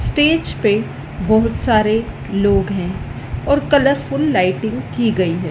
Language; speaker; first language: Hindi; native; Hindi